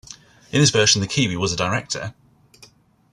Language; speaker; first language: English; native; English